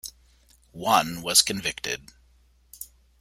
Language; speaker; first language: English; native; English